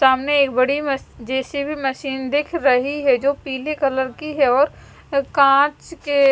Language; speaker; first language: Hindi; non-native, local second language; Punjabi